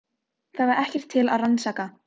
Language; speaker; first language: Icelandic; non-native, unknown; Filipino